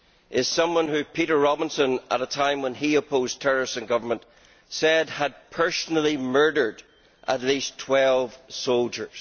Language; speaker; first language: English; native; English